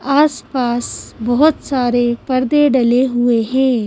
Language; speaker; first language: Hindi; native; Hindi